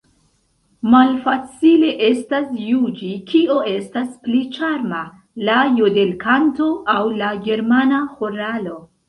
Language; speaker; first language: Esperanto; non-native, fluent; Central Kurdish